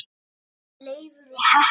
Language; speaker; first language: Icelandic; native; Icelandic